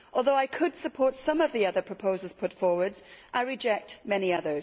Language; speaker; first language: English; native; English